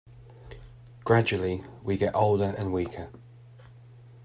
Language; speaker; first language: English; native; English